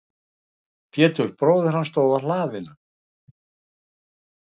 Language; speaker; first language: Icelandic; non-native, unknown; Russian